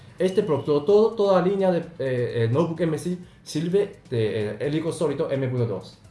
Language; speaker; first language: Spanish; non-native, learner; Chinese